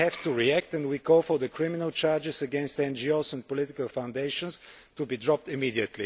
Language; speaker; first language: English; non-native, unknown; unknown